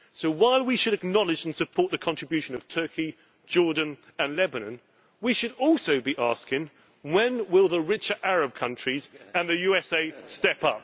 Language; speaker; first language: English; native; English